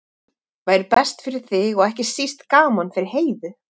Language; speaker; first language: Icelandic; native; Icelandic